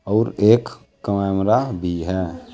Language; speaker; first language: Hindi; native; Hindi